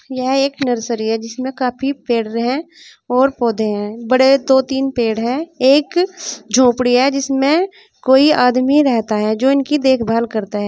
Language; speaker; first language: Hindi; native; Hindi